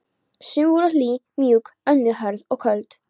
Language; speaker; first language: Icelandic; non-native, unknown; Polish